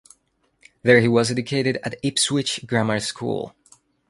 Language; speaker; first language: English; non-native, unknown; Spanish